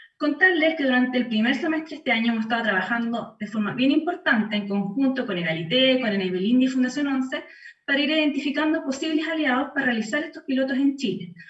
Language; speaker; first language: Spanish; native; Spanish